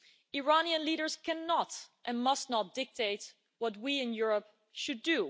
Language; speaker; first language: English; non-native, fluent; Dutch